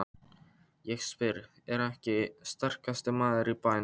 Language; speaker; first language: Icelandic; non-native, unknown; Polish